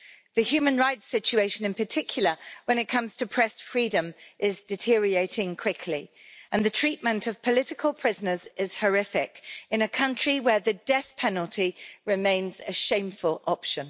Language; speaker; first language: English; native; English